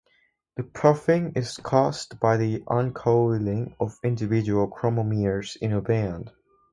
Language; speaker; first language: English; non-native, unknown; Spanish